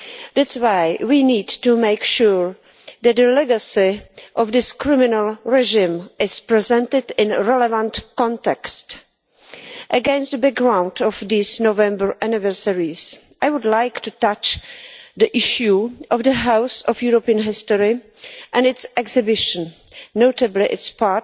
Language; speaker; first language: English; non-native, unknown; Czech